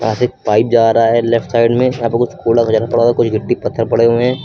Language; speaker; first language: Hindi; native; Hindi